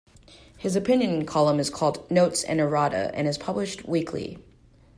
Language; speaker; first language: English; native; English